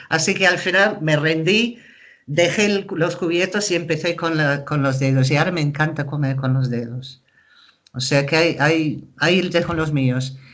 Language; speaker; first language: Spanish; non-native, fluent; English